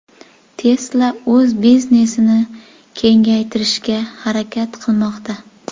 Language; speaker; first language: Uzbek; native; Uzbek